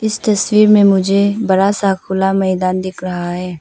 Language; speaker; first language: Hindi; non-native, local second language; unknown